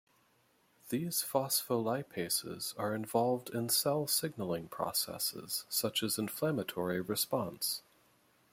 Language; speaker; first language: English; native; English